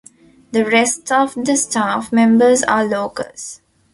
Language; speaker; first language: English; non-native, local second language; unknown